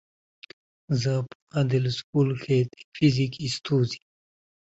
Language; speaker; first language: English; non-native, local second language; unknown